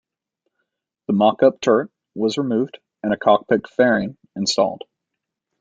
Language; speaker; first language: English; native; English